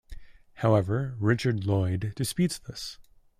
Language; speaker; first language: English; native; English